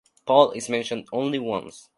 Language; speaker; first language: English; non-native, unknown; Spanish